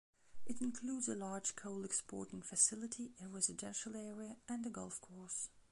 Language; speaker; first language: English; non-native, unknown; Belarusian